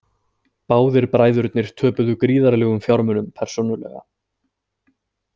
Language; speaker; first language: Icelandic; native; Icelandic